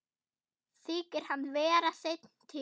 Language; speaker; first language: Icelandic; non-native, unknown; German